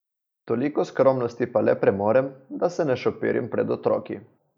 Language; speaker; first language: Slovenian; native; Slovenian